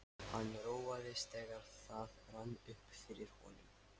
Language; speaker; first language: Icelandic; non-native, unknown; Lithuanian